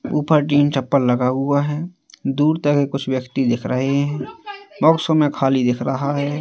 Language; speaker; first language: Hindi; native; Hindi